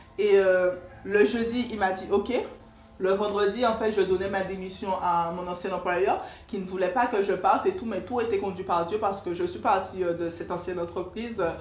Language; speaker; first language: French; native; French